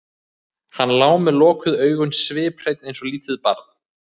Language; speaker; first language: Icelandic; native; Icelandic